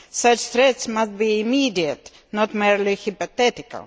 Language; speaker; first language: English; non-native, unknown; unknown